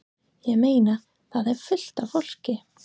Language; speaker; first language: Icelandic; non-native, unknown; English